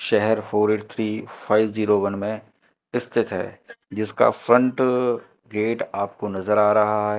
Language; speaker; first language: Hindi; native; Hindi